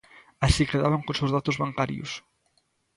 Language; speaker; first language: Galician; native; Galician